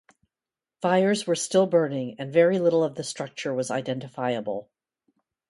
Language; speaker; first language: English; native; English